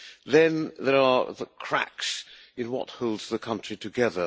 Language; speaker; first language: English; non-native, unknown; Hungarian